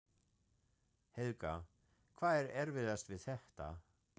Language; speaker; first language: Icelandic; non-native, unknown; German